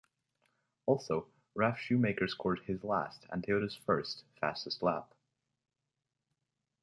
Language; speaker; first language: English; native; English